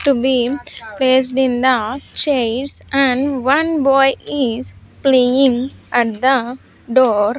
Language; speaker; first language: English; non-native, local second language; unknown